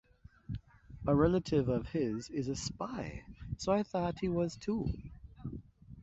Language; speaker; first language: English; native; English